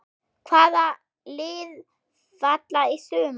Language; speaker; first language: Icelandic; non-native, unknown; German